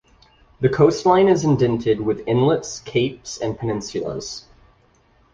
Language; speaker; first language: English; native; English